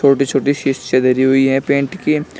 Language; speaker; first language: Hindi; native; Hindi